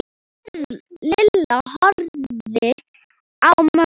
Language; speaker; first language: Icelandic; non-native, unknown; Thai